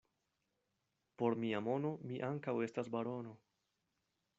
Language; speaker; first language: Esperanto; non-native, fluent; Spanish